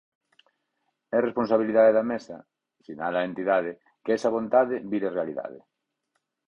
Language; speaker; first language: Galician; native; Galician